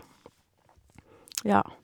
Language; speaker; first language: Norwegian; native; Norwegian